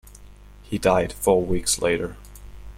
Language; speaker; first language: English; native; English